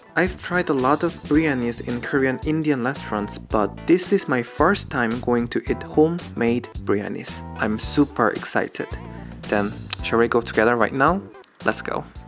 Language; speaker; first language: English; non-native, fluent; Korean